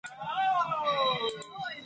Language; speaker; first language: English; non-native, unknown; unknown